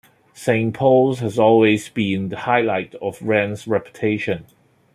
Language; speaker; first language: English; non-native, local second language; Cantonese